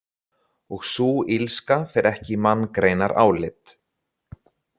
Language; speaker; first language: Icelandic; native; Icelandic